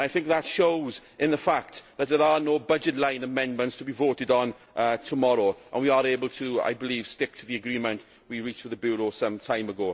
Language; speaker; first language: English; native; English